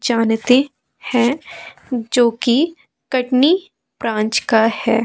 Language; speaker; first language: Hindi; native; Hindi